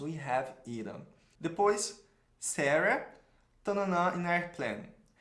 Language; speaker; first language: English; non-native, fluent; Portuguese